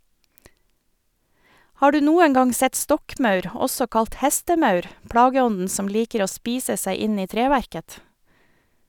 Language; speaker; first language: Norwegian; native; Norwegian